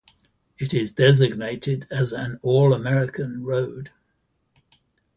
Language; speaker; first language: English; native; English